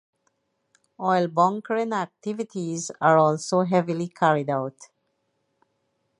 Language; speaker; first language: English; native; English